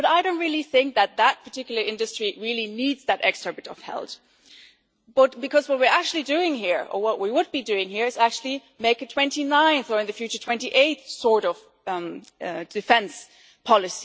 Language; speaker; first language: English; non-native, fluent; German